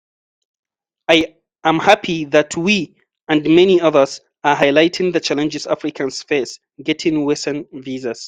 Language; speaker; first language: English; non-native, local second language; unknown